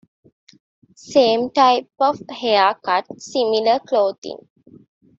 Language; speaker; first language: English; non-native, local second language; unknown